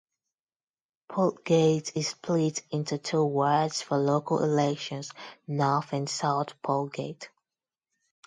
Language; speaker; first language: English; non-native, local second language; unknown